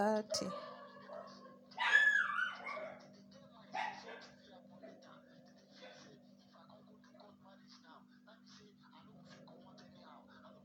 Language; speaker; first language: Hausa; native; Hausa